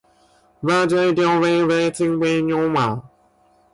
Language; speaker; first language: English; non-native, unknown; Japanese